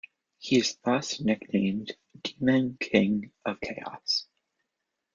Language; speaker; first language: English; native; English